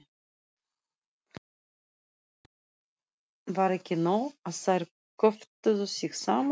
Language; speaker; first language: Icelandic; non-native, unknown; Russian